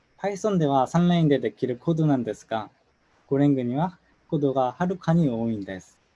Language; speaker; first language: Japanese; non-native, fluent; Korean